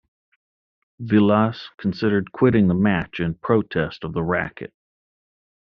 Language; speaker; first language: English; native; English